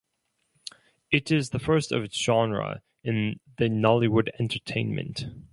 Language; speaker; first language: English; non-native, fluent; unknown